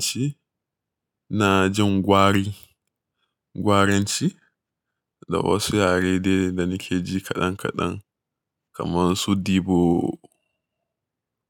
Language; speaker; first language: Hausa; native; Hausa